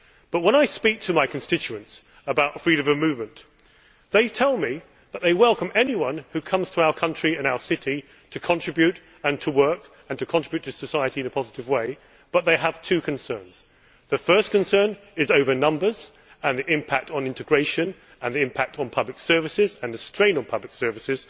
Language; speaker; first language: English; native; English